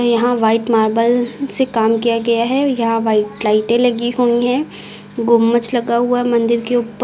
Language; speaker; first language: Hindi; native; Hindi